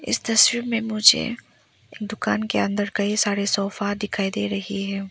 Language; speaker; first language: Hindi; non-native, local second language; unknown